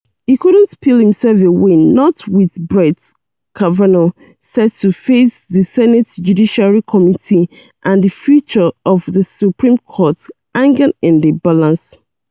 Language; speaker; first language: English; non-native, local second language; Yoruba